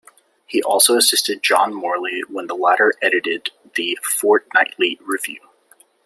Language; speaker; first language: English; native; English